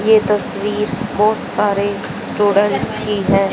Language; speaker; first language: Hindi; native; Hindi